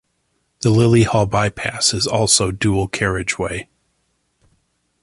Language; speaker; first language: English; native; English